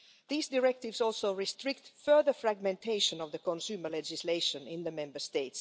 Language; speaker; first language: English; non-native, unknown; Finnish